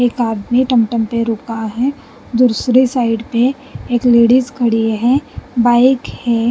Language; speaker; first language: Hindi; non-native, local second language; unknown